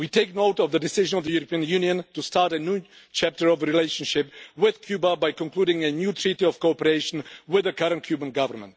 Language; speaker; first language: English; non-native, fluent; Czech